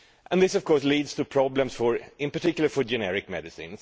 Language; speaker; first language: English; non-native, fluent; Swedish